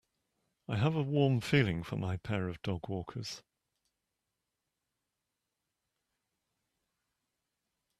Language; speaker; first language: English; native; English